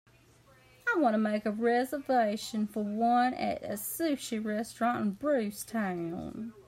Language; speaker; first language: English; native; English